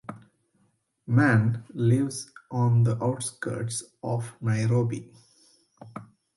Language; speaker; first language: English; non-native, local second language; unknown